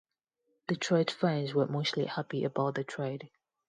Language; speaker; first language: English; non-native, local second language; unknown